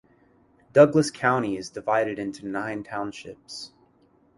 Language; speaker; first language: English; native; English